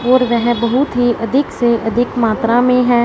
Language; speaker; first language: Hindi; non-native, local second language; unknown